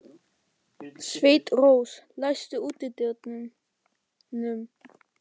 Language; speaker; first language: Icelandic; non-native, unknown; German